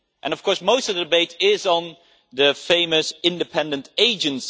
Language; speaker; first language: English; non-native, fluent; Dutch